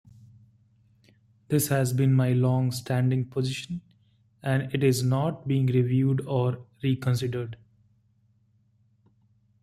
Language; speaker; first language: English; non-native, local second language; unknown